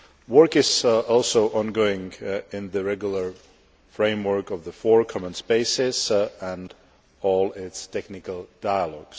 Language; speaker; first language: English; non-native, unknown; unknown